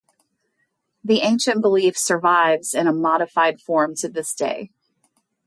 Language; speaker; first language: English; native; English